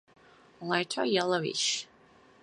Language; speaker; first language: English; native; English